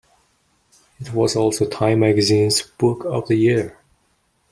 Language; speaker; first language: English; non-native, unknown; Mongolian